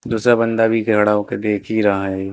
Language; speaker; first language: Hindi; native; Hindi